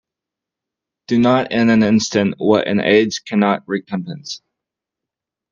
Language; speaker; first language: English; native; English